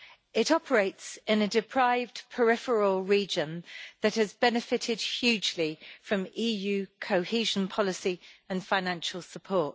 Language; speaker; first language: English; native; English